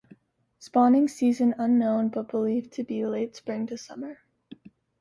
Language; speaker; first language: English; native; English